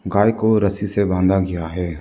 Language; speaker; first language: Hindi; non-native, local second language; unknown